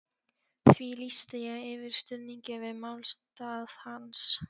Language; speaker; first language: Icelandic; non-native, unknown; Polish